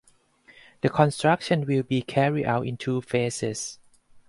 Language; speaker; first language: English; non-native, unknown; Thai